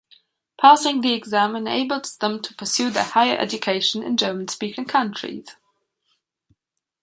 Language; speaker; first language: English; non-native, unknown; German